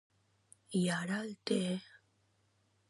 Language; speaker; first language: Catalan; native; Catalan